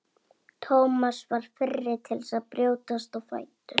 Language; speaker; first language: Icelandic; native; Icelandic